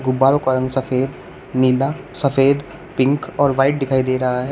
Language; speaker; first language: Hindi; native; Hindi